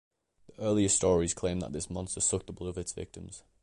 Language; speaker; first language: English; native; English